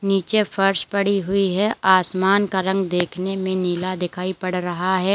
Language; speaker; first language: Hindi; native; Hindi